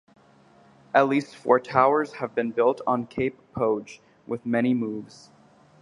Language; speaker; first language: English; native; English